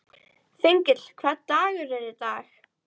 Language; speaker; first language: Icelandic; native; Icelandic